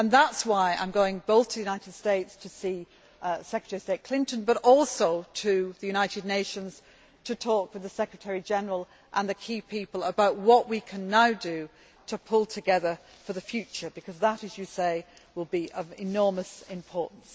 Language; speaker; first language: English; native; English